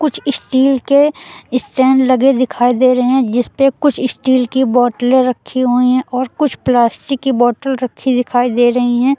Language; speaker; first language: Hindi; native; Hindi